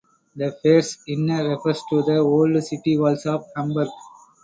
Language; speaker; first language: English; non-native, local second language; Tamil